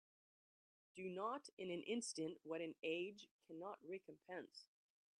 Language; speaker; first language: English; native; English